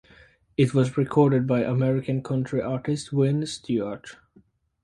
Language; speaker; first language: English; native; English